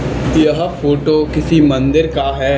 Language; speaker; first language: Hindi; native; Hindi